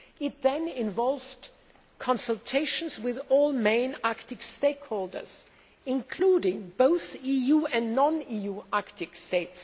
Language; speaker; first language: English; non-native, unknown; German